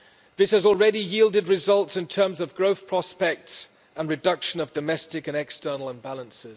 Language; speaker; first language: English; non-native, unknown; German